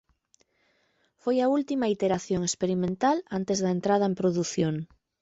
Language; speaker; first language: Galician; native; Galician